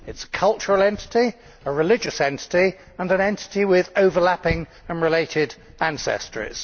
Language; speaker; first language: English; native; English